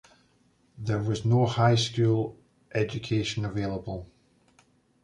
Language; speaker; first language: English; native; English